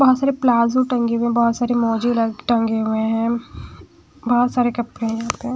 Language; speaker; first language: Hindi; non-native, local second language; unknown